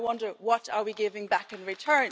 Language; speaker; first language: English; non-native, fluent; German